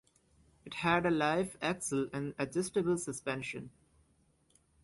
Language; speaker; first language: English; native; English